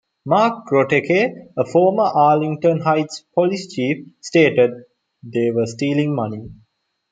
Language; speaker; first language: English; non-native, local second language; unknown